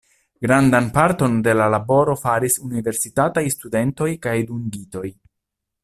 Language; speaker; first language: Esperanto; non-native, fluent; Italian